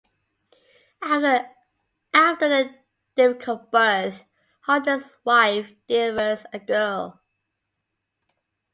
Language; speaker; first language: English; native; English